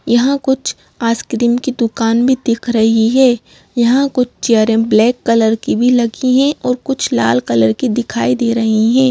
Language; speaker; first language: Hindi; native; Hindi